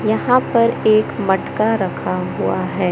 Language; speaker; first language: Hindi; native; Hindi